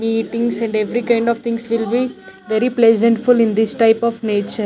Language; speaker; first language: English; non-native, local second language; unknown